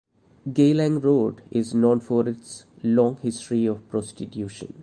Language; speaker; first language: English; non-native, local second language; Malayalam